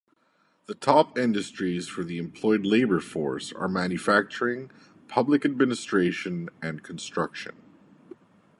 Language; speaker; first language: English; native; English